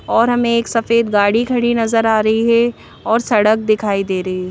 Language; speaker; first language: Hindi; native; Hindi